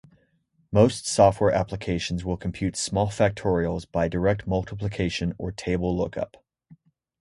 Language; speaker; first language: English; native; English